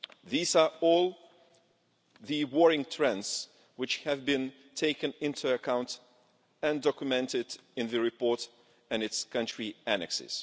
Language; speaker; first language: English; non-native, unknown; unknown